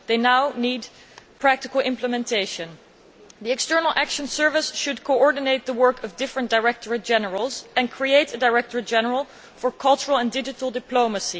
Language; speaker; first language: English; non-native, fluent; Dutch